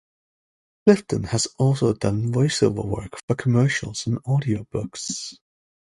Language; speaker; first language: English; native; English